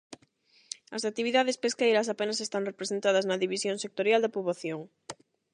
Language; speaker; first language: Galician; non-native, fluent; Spanish